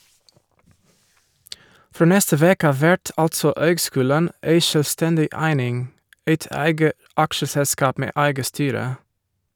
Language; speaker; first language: Norwegian; non-native, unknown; Portuguese